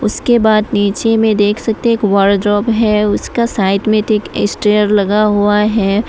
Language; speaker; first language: Hindi; non-native, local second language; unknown